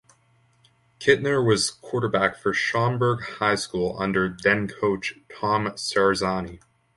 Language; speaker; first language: English; native; English